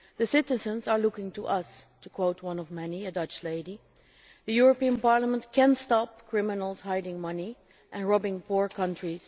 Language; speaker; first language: English; non-native, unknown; Dutch